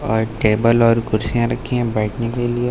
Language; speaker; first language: Hindi; native; Hindi